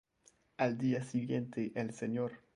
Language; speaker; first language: Spanish; non-native, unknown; French